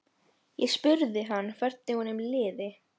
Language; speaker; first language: Icelandic; non-native, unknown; Polish